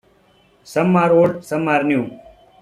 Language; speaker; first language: English; non-native, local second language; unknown